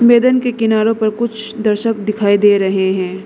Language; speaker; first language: Hindi; non-native, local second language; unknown